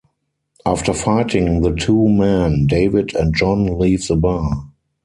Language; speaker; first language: English; non-native, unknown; German